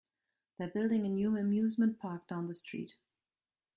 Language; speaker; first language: English; non-native, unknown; German